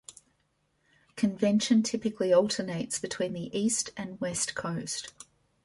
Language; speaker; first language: English; native; English